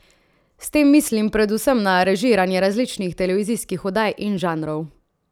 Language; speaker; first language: Slovenian; native; Slovenian